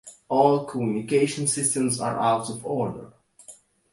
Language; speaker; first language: English; non-native, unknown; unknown